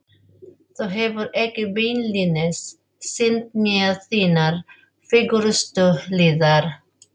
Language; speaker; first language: Icelandic; non-native, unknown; Filipino